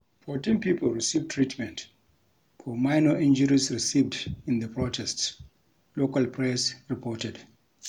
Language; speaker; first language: English; non-native, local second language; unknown